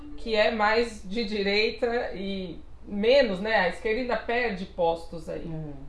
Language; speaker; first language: Portuguese; native; Portuguese